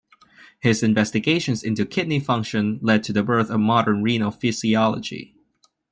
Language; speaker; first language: English; non-native, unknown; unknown